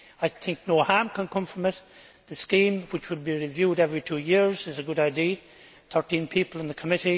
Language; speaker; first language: English; native; English